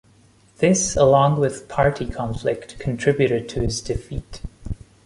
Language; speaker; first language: English; non-native, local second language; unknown